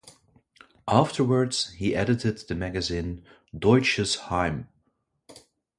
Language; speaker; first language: English; non-native, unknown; Dutch